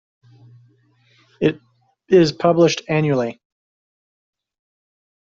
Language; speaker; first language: English; native; English